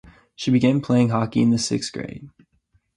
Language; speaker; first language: English; native; English